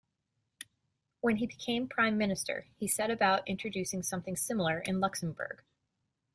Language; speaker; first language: English; native; English